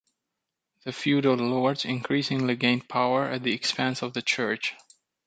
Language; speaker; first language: English; native; English